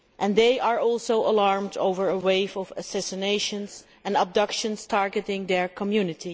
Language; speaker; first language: English; non-native, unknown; Dutch